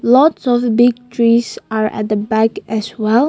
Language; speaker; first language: English; non-native, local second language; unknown